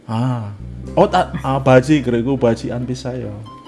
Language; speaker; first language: Korean; non-native, learner; Indonesian